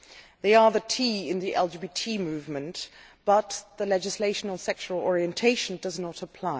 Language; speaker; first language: English; non-native, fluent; Dutch